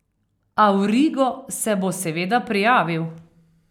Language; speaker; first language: Slovenian; native; Slovenian